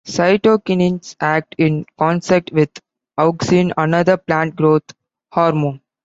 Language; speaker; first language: English; non-native, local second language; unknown